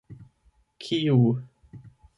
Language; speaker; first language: Esperanto; non-native, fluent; German